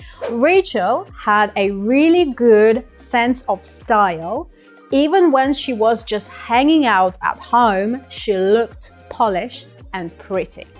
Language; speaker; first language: English; non-native, fluent; Russian